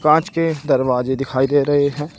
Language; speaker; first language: Hindi; native; Hindi